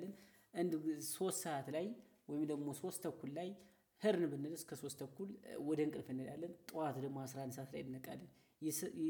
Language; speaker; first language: Amharic; native; Amharic